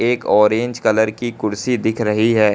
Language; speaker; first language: Hindi; native; Hindi